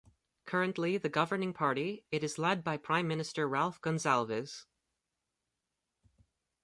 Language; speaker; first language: English; native; English